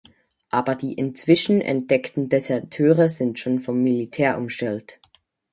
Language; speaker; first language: German; native; German